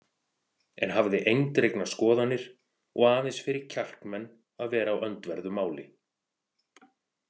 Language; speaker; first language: Icelandic; native; Icelandic